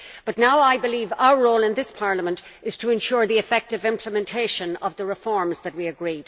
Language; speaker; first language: English; native; English